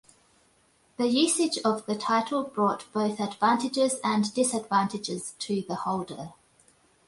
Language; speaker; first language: English; native; English